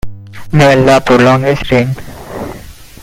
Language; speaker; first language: English; non-native, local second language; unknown